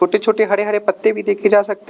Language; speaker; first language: Hindi; non-native, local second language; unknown